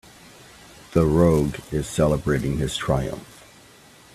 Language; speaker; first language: English; native; English